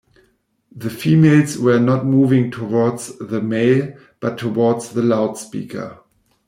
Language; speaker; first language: English; non-native, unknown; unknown